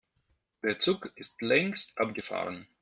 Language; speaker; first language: German; non-native, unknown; Russian